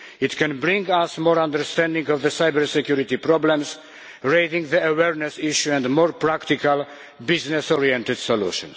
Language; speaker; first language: English; non-native, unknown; Polish